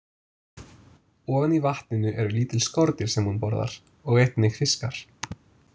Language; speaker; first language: Icelandic; non-native, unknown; English